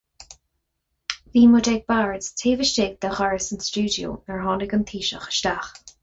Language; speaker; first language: Irish; non-native, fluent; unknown